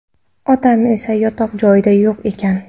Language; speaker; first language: Uzbek; non-native, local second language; Kara-Kalpak